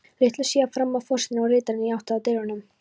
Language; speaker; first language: Icelandic; non-native, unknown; Polish